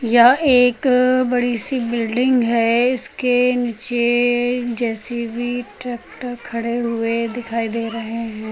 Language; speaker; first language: Hindi; native; Hindi